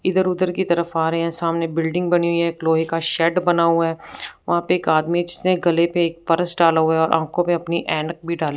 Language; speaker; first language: Hindi; non-native, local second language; Punjabi